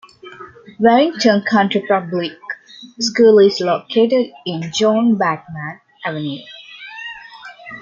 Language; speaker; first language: English; non-native, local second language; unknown